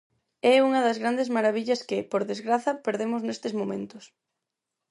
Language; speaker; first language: Galician; non-native, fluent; Spanish